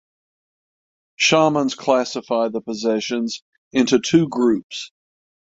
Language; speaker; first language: English; native; English